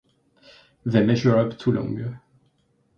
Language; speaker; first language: English; non-native, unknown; French